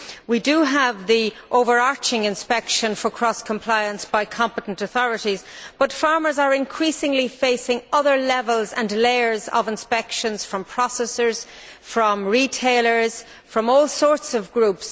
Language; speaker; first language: English; native; English